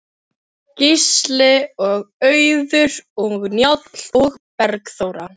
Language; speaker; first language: Icelandic; non-native, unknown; Filipino